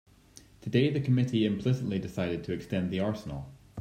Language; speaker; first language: English; native; English